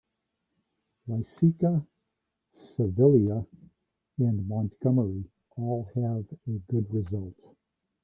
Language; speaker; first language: English; native; English